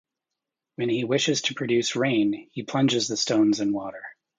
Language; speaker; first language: English; native; English